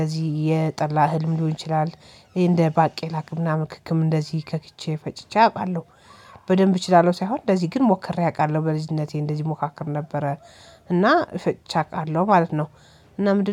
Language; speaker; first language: Amharic; native; Amharic